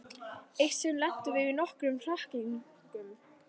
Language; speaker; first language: Icelandic; native; Icelandic